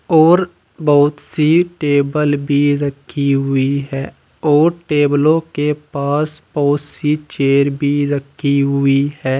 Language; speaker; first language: Hindi; native; Hindi